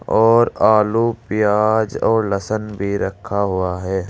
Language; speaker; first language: Hindi; native; Hindi